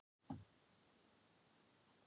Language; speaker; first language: Icelandic; non-native, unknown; Thai